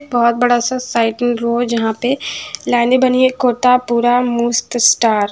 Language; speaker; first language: Hindi; non-native, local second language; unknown